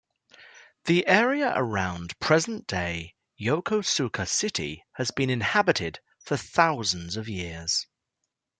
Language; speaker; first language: English; native; English